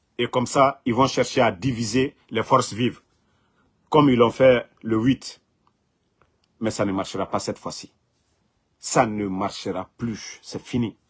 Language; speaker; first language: French; non-native, local second language; Mandingo